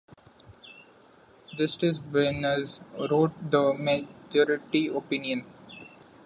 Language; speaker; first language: English; non-native, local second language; Marathi